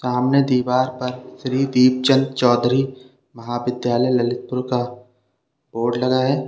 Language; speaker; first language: Hindi; native; Hindi